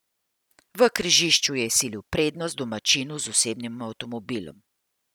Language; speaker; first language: Slovenian; native; Slovenian